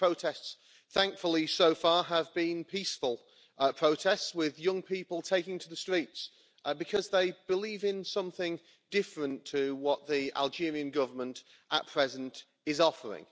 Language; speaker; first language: English; native; English